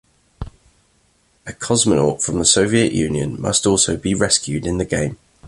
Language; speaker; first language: English; native; English